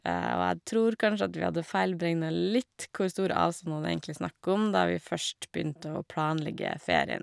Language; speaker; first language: Norwegian; native; Norwegian